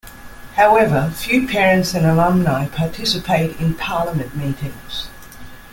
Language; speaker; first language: English; native; English